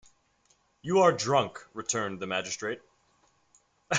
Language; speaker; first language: English; native; English